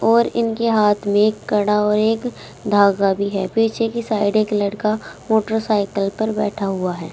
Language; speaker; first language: Hindi; native; Hindi